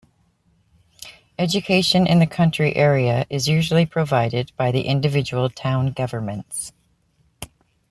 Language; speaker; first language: English; native; English